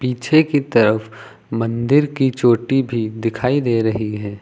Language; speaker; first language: Hindi; native; Hindi